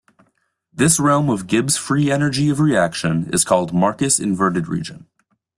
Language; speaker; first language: English; native; English